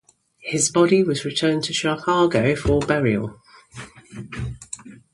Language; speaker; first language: English; native; English